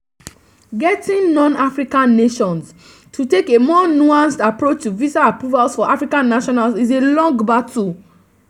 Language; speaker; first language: English; non-native, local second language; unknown